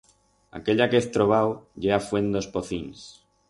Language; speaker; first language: Aragonese; non-native, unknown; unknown